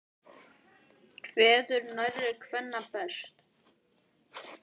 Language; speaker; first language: Icelandic; native; Icelandic